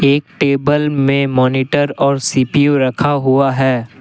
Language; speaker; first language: Hindi; non-native, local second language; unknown